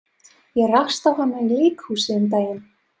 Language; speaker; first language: Icelandic; non-native, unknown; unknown